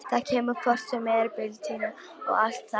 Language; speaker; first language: Icelandic; non-native, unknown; Polish